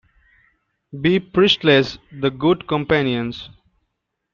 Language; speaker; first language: English; non-native, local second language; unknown